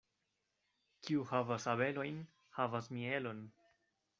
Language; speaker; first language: Esperanto; non-native, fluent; Spanish